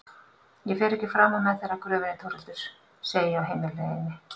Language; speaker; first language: Icelandic; native; Icelandic